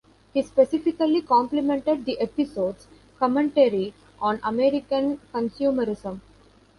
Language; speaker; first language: English; non-native, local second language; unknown